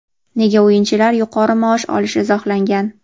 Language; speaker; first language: Uzbek; native; Uzbek